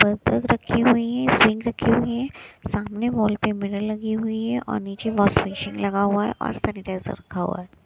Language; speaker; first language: Hindi; non-native, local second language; Punjabi